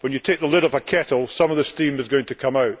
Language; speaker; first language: English; native; English